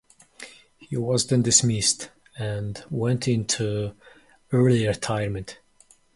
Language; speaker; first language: English; non-native, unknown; Mongolian